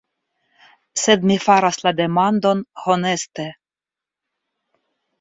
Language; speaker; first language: Esperanto; non-native, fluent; Russian